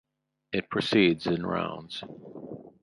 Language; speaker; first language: English; native; English